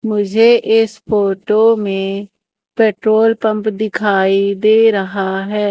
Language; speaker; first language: Hindi; native; Hindi